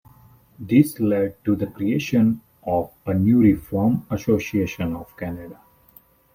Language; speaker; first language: English; non-native, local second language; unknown